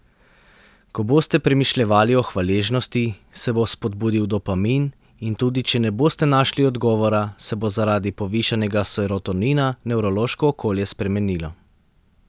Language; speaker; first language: Slovenian; native; Slovenian